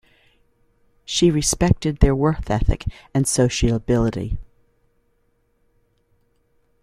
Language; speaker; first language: English; native; English